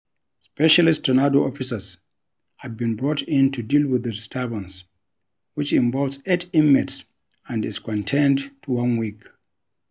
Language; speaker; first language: English; non-native, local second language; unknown